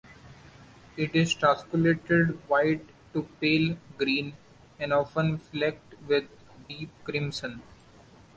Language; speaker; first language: English; non-native, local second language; Marathi